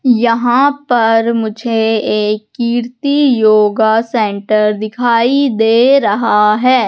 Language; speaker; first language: Hindi; native; Hindi